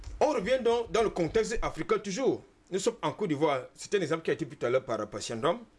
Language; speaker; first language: French; non-native, local second language; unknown